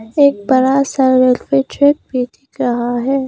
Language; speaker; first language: Hindi; non-native, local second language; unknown